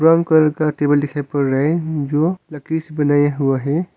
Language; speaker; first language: Hindi; non-native, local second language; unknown